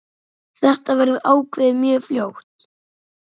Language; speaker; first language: Icelandic; native; Icelandic